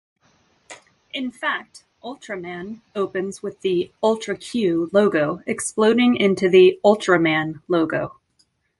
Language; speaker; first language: English; native; English